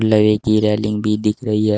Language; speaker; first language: Hindi; native; Hindi